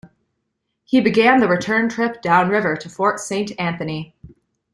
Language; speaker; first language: English; native; English